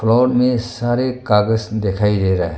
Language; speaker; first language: Hindi; non-native, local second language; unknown